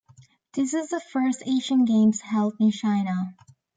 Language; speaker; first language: English; native; English